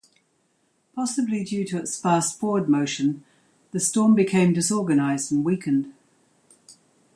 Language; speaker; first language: English; native; English